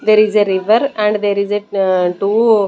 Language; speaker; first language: English; non-native, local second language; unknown